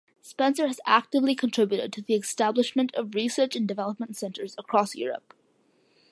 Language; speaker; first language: English; early bilingual, other home language; Malayalam